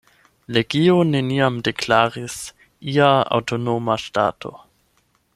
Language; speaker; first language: Esperanto; non-native, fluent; German